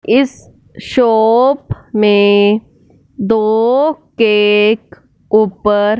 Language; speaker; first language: Hindi; non-native, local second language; Punjabi